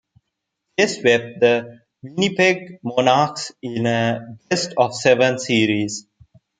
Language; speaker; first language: English; non-native, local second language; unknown